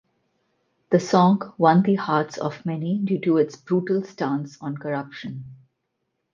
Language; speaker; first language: English; non-native, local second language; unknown